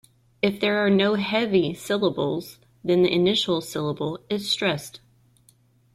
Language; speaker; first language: English; native; English